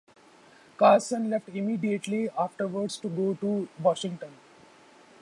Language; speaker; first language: English; non-native, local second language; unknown